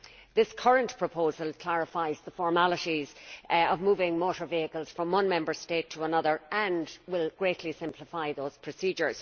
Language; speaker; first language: English; native; English